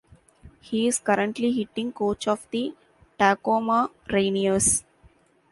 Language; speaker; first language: English; non-native, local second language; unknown